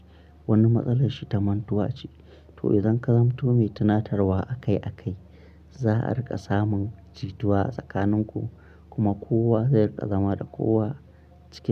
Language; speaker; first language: Hausa; non-native, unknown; Akan